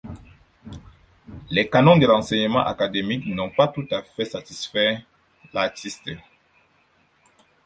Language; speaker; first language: French; non-native, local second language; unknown